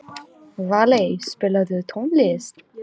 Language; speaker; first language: Icelandic; non-native, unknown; Lithuanian